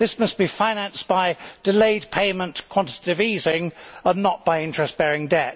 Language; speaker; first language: English; native; English